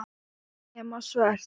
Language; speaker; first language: Icelandic; non-native, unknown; Thai